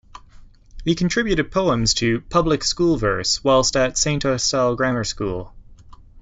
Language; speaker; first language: English; native; English